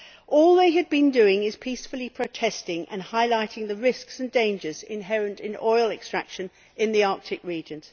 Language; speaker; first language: English; native; English